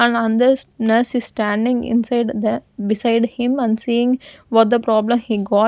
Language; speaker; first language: English; non-native, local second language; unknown